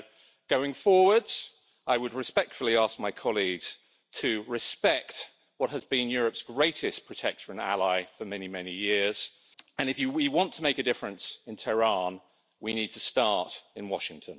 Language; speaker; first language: English; native; English